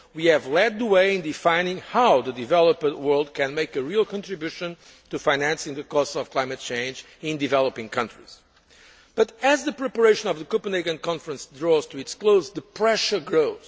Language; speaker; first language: English; non-native, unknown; Portuguese